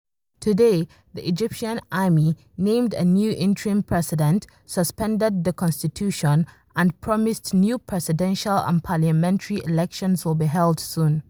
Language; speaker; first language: English; non-native, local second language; Hausa